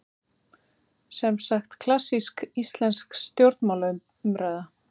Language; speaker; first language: Icelandic; native; Icelandic